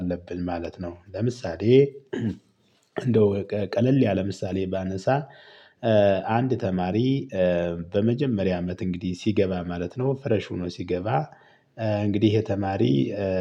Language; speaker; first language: Amharic; native; Amharic